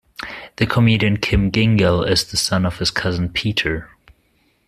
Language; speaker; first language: English; non-native, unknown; German